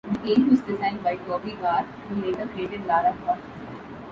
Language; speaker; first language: English; non-native, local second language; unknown